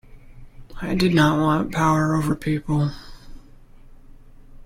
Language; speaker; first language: English; native; English